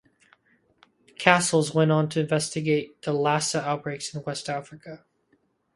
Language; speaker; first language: English; native; English